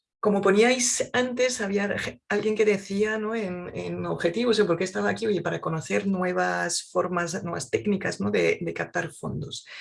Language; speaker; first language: Spanish; non-native, fluent; French